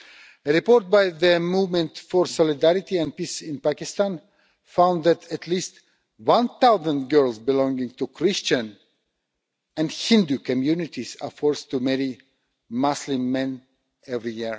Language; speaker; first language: English; non-native, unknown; Russian